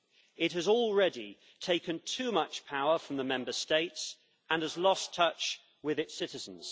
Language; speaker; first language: English; native; English